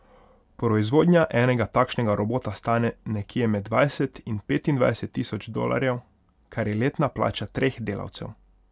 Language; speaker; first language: Slovenian; non-native, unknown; Hungarian